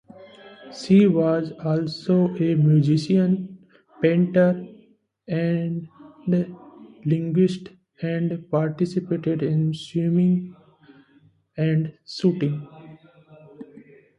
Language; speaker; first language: English; non-native, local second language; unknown